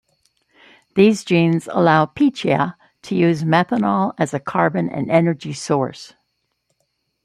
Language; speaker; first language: English; native; English